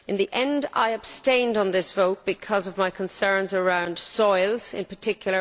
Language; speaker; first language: English; native; English